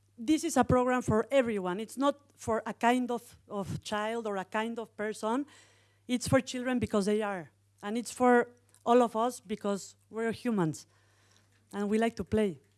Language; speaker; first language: English; non-native, fluent; Spanish